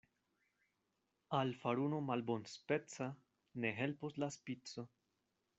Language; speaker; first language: Esperanto; non-native, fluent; Spanish